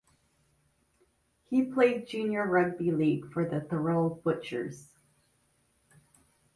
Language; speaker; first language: English; native; English